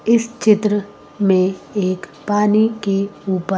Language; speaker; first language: Hindi; native; Hindi